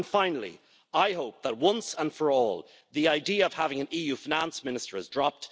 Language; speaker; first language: English; native; English